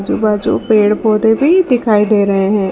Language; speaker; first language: Hindi; non-native, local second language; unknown